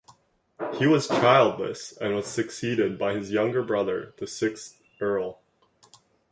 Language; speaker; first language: English; native; English